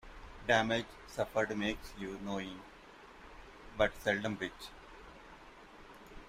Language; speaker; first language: English; non-native, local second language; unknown